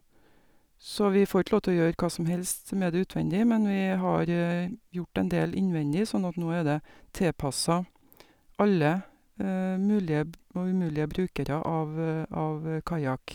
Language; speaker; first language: Norwegian; native; Norwegian